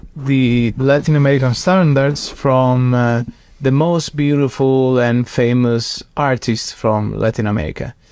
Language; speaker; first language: English; non-native, fluent; Italian